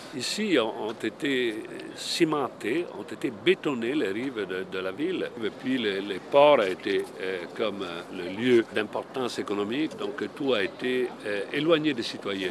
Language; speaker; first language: French; non-native, fluent; Italian